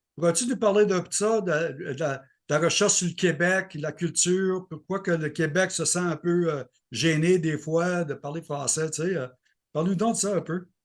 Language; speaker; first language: French; native; French